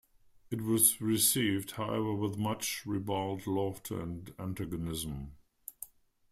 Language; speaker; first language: English; non-native, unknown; German